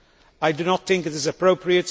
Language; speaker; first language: English; non-native, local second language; Maltese